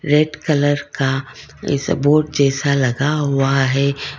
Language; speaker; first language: Hindi; non-native, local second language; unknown